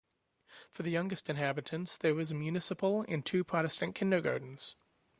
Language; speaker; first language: English; native; English